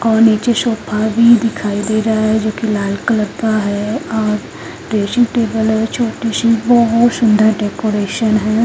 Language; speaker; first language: Hindi; native; Hindi